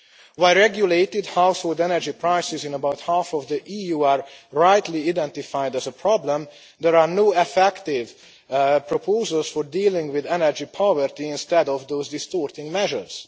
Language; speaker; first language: English; non-native, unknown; Hungarian